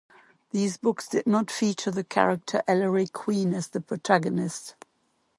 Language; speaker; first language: English; non-native, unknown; German